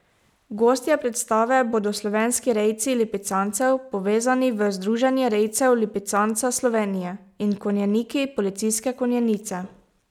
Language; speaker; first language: Slovenian; native; Slovenian